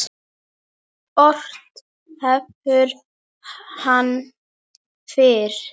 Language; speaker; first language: Icelandic; native; Icelandic